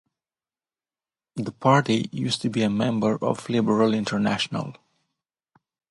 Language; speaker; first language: English; non-native, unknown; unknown